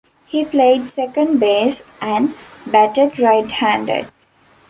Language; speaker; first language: English; non-native, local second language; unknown